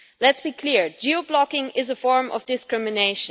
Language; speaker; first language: English; non-native, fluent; German